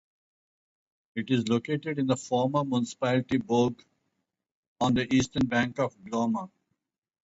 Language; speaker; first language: English; non-native, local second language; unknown